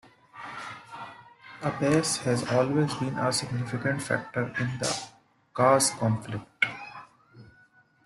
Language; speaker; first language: English; non-native, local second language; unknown